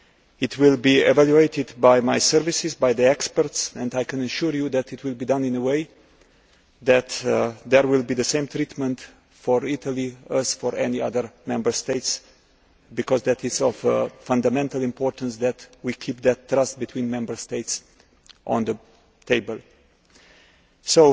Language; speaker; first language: English; non-native, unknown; Slovenian